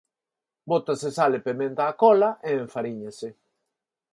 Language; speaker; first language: Galician; non-native, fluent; Spanish